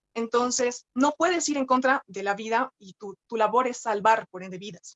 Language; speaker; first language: Spanish; native; Spanish